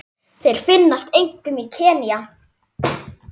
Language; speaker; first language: Icelandic; native; Icelandic